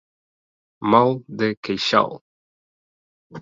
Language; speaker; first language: Catalan; non-native, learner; Spanish